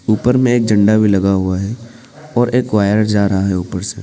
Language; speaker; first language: Hindi; non-native, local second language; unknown